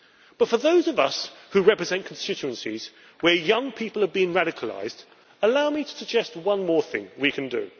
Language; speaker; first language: English; native; English